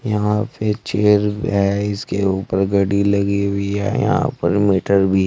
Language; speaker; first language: Hindi; native; Hindi